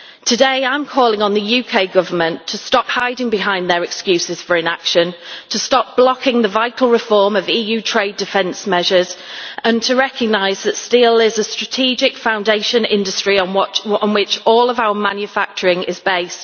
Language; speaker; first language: English; native; English